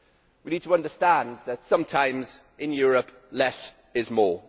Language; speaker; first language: English; native; English